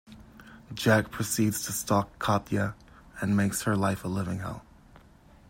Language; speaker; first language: English; native; English